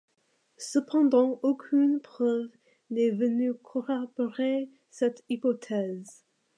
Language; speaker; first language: French; non-native, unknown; English